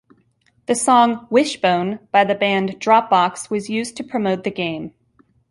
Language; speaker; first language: English; native; English